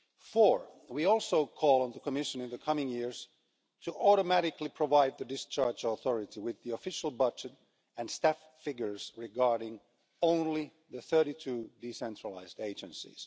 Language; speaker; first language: English; non-native, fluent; Finnish